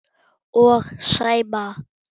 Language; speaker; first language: Icelandic; non-native, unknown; German